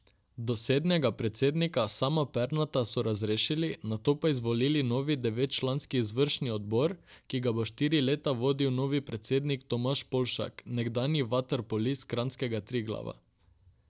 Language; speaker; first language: Slovenian; non-native, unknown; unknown